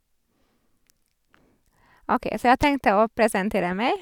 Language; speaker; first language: Norwegian; non-native, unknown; Hungarian